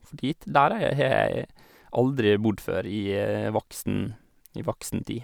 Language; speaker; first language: Norwegian; native; Norwegian